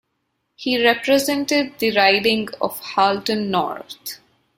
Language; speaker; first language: English; non-native, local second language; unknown